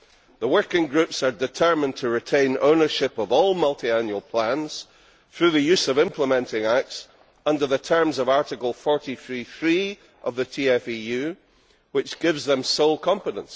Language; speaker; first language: English; native; English